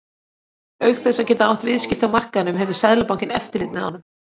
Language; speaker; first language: Icelandic; native; Icelandic